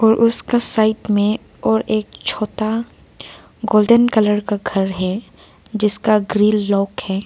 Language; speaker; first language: Hindi; non-native, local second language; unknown